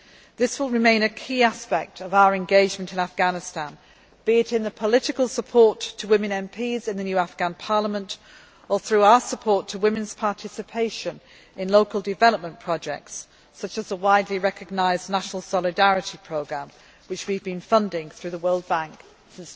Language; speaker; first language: English; native; English